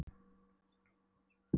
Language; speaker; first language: Icelandic; non-native, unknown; Polish